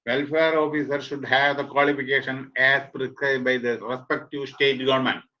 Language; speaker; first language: English; non-native, local second language; Malayalam